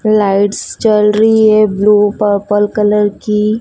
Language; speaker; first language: Hindi; native; Hindi